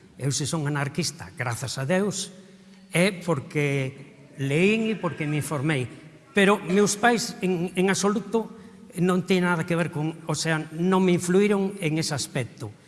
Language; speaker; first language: Galician; early bilingual, other home language; Spanish